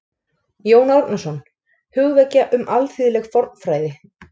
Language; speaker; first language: Icelandic; native; Icelandic